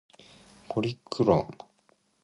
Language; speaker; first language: English; non-native, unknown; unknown